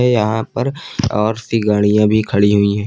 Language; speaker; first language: Hindi; native; Hindi